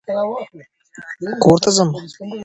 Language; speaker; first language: English; native; English